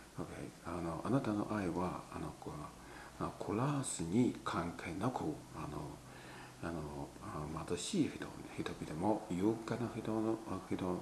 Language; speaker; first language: Japanese; non-native, fluent; Chinese